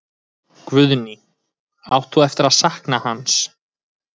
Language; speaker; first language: Icelandic; native; Icelandic